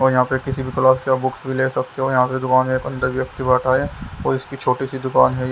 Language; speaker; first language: Hindi; native; Hindi